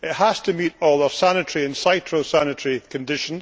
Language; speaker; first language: English; native; English